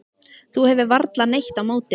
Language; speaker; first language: Icelandic; native; Icelandic